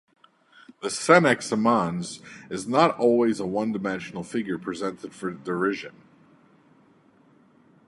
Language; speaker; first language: English; native; English